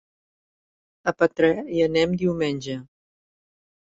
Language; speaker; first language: Catalan; native; Catalan